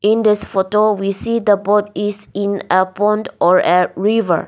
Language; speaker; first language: English; non-native, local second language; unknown